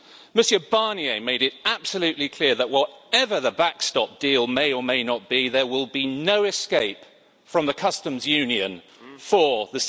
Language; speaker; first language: English; native; English